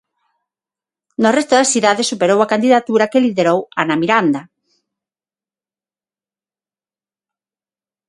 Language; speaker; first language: Galician; non-native, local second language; Spanish